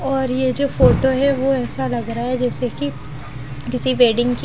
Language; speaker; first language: Hindi; non-native, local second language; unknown